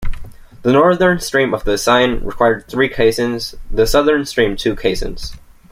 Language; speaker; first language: English; native; English